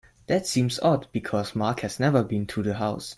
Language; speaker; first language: English; non-native, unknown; German